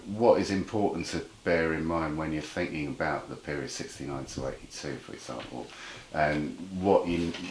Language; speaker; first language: English; native; English